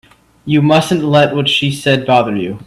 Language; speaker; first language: English; native; English